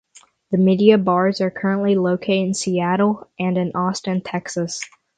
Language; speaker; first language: English; native; English